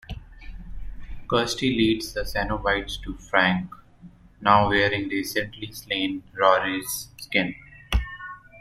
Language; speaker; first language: English; non-native, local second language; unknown